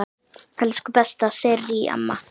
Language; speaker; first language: Icelandic; native; Icelandic